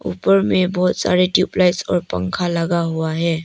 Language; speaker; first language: Hindi; non-native, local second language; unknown